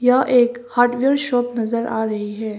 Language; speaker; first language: Hindi; non-native, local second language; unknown